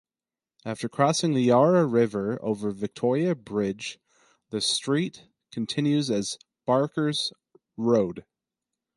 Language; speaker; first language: English; native; English